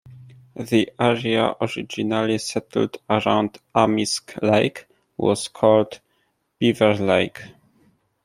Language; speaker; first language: English; non-native, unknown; Polish